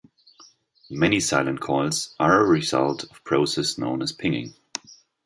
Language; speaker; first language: English; non-native, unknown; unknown